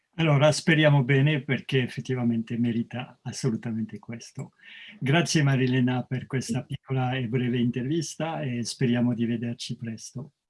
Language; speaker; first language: Italian; non-native, fluent; French